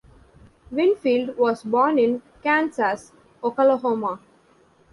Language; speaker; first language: English; non-native, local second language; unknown